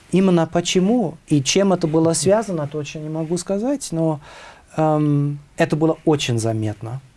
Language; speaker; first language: Russian; non-native, fluent; German